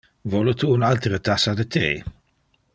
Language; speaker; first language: Interlingua; non-native, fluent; Dutch